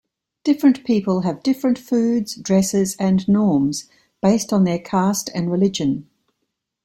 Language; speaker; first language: English; native; English